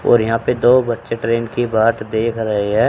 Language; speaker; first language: Hindi; native; Hindi